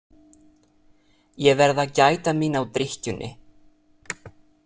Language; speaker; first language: Icelandic; non-native, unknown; Italian